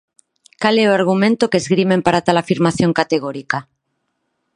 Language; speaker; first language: Galician; non-native, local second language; Spanish